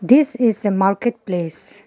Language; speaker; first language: English; non-native, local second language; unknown